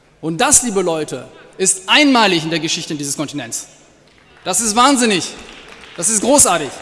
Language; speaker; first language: German; non-native, fluent; French